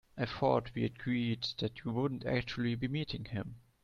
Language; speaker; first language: English; non-native, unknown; German